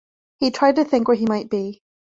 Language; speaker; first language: English; native; English